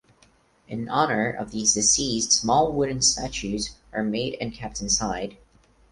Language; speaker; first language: English; non-native, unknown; Portuguese